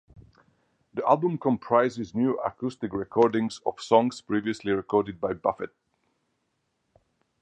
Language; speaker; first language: English; non-native, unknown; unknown